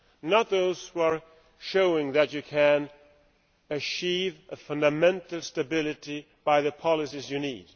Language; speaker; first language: English; non-native, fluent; Swedish